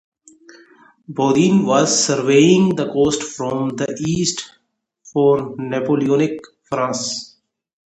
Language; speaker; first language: English; non-native, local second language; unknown